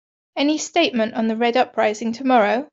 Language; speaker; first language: English; native; English